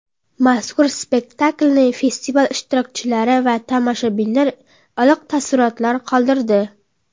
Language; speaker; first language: Uzbek; non-native, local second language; Kara-Kalpak